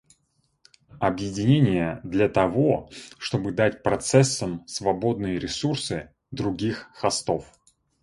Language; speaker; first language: Russian; native; Russian